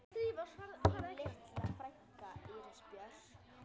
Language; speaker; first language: Icelandic; native; Icelandic